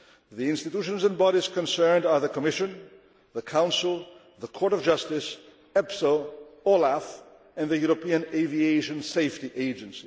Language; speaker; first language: English; non-native, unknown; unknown